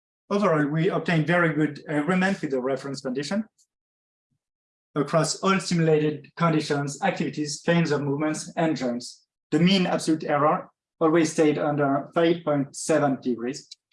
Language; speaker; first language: English; non-native, fluent; French